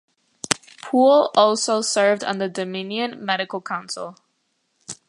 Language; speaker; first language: English; native; English